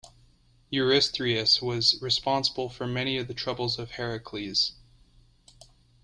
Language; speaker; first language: English; native; English